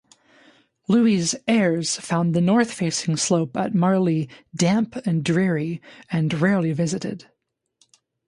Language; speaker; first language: English; native; English